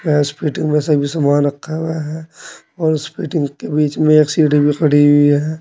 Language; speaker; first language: Hindi; native; Hindi